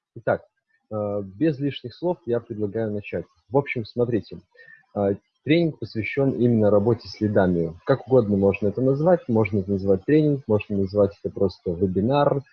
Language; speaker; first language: Russian; native; Russian